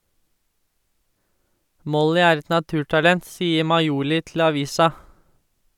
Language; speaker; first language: Norwegian; native; Norwegian